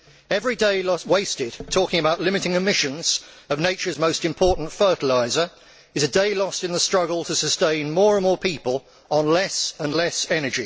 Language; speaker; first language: English; native; English